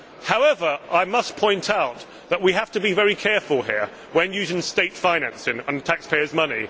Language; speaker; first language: English; native; English